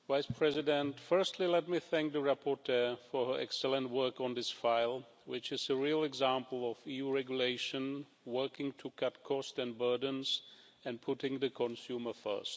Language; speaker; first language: English; non-native, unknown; Czech